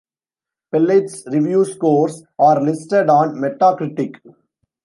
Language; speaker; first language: English; non-native, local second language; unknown